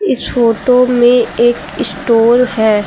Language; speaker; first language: Hindi; native; Hindi